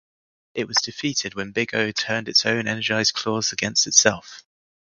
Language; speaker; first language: English; native; English